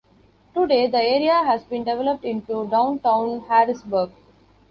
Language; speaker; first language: English; non-native, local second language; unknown